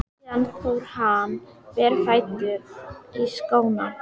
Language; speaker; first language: Icelandic; native; Icelandic